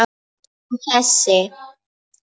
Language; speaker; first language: Icelandic; non-native, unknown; Polish